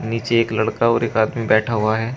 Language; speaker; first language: Hindi; native; Hindi